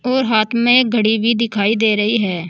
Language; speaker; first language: Hindi; native; Hindi